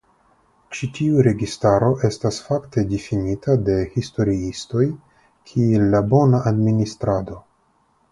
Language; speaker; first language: Esperanto; non-native, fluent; Russian